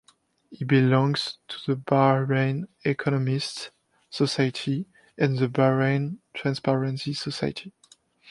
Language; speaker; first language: English; non-native, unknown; French